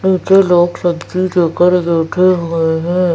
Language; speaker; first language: Hindi; native; Hindi